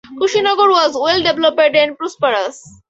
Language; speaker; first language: English; native; English